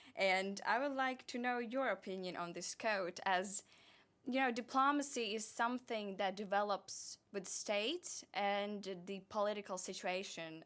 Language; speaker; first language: English; non-native, fluent; Latvian